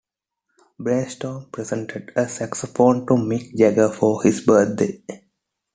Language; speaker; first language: English; non-native, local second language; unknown